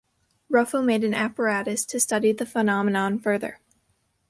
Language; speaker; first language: English; native; English